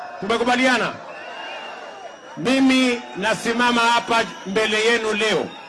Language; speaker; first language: Swahili; non-native, local second language; Kikuyu